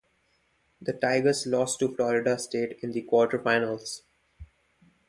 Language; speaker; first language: English; non-native, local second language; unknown